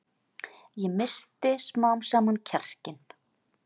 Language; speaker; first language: Icelandic; native; Icelandic